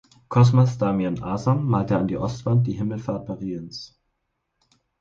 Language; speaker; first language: German; native; German